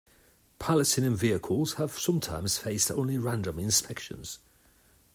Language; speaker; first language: English; non-native, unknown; Catalan